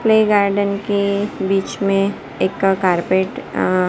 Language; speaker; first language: Hindi; non-native, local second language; Gujarati